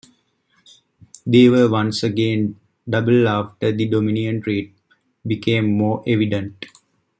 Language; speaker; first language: English; native; English